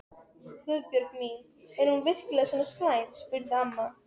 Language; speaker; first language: Icelandic; non-native, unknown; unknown